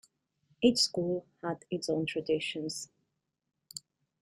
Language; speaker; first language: English; non-native, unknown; Catalan